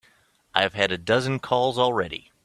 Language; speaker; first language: English; native; English